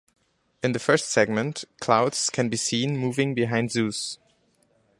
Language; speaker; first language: English; non-native, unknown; German